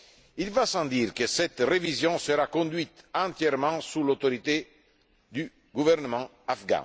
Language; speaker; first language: French; non-native, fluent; Italian